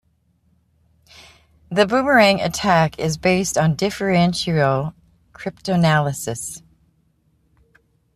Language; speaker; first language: English; native; English